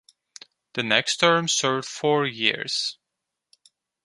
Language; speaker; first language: English; non-native, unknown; Turkish